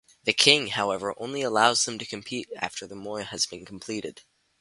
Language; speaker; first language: English; native; English